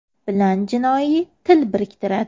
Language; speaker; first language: Uzbek; native; Uzbek